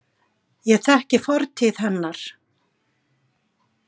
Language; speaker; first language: Icelandic; native; Icelandic